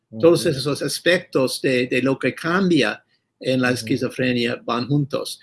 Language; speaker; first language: Spanish; non-native, fluent; English